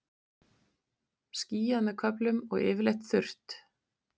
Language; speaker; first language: Icelandic; native; Icelandic